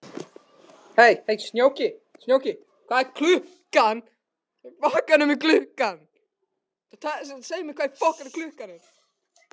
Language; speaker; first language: Icelandic; non-native, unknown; Russian